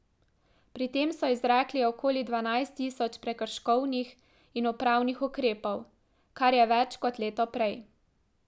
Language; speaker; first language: Slovenian; native; Slovenian